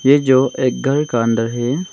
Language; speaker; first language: Hindi; non-native, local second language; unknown